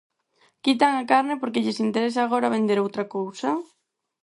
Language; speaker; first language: Galician; non-native, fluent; Spanish